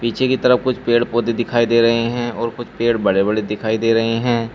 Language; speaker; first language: Hindi; native; Hindi